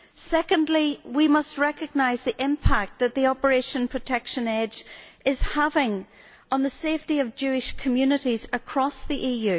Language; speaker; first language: English; native; English